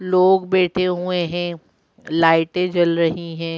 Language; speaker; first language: Hindi; native; Hindi